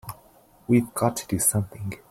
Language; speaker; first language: English; native; English